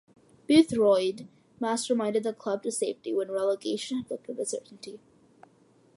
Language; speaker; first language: English; early bilingual, other home language; Malayalam